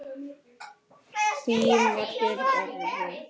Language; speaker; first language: Icelandic; native; Icelandic